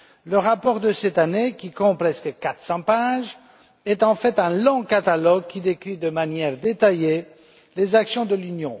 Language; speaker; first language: French; non-native, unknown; Romanian